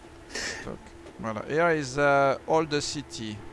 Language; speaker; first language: English; non-native, learner; French